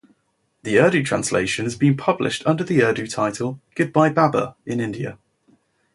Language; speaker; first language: English; native; English